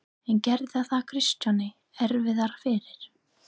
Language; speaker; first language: Icelandic; non-native, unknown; English